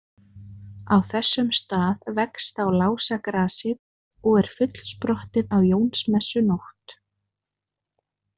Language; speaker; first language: Icelandic; native; Icelandic